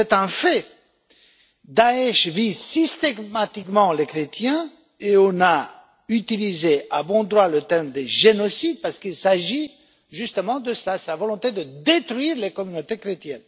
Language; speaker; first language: French; non-native, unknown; Romanian